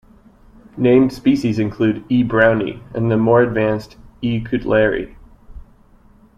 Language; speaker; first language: English; native; English